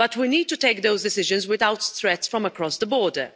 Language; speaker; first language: English; non-native, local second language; Maltese